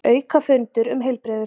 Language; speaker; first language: Icelandic; native; Icelandic